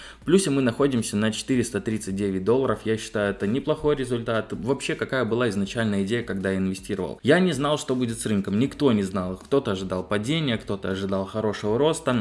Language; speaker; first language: Russian; native; Russian